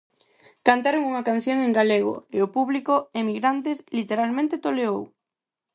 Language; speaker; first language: Galician; non-native, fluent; Spanish